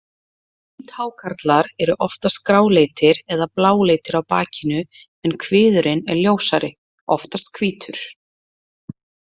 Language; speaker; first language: Icelandic; native; Icelandic